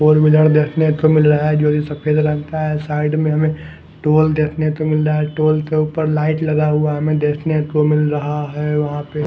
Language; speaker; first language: Hindi; non-native, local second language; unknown